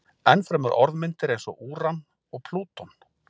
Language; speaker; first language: Icelandic; native; Icelandic